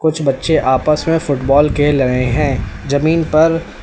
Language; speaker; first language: Hindi; native; Hindi